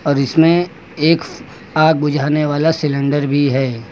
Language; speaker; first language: Hindi; native; Hindi